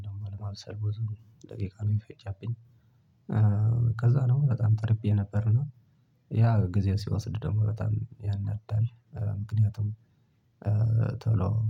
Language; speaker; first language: Amharic; non-native, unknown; Tigrinya